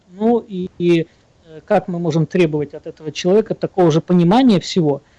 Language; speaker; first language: Russian; native; Russian